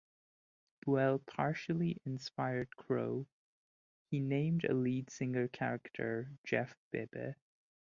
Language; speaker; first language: English; non-native, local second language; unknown